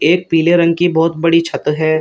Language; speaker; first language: Hindi; native; Hindi